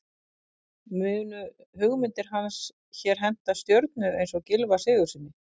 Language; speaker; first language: Icelandic; native; Icelandic